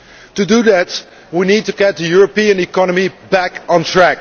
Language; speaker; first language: English; non-native, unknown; Dutch